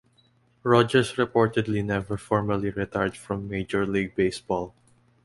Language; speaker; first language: English; non-native, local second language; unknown